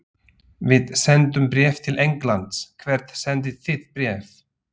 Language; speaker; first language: Icelandic; non-native, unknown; Slovak